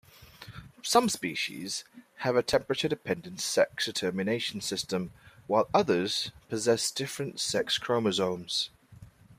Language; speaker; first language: English; native; English